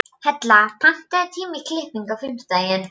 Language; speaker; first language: Icelandic; non-native, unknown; Polish